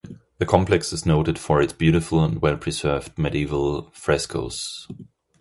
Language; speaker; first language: English; non-native, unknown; German